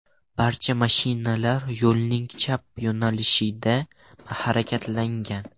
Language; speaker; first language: Uzbek; non-native, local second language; Russian